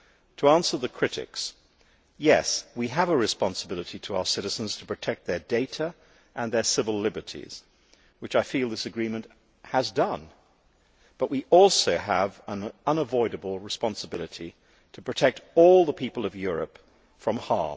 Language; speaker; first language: English; native; English